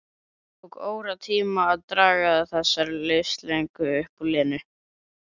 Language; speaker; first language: Icelandic; native; Icelandic